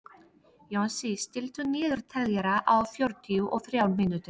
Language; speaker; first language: Icelandic; non-native, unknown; Polish